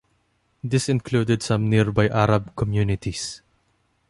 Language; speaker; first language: English; non-native, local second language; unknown